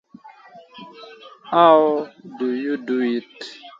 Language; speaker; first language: English; native; English